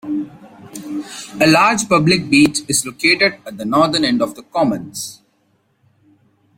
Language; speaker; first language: English; non-native, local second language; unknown